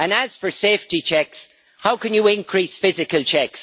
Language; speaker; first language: English; native; English